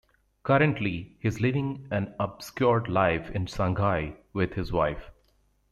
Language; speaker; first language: English; native; English